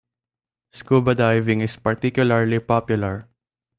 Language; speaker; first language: English; non-native, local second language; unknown